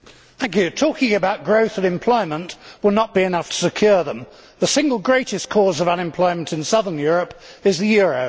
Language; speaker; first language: English; native; English